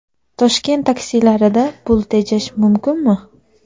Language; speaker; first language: Uzbek; native; Uzbek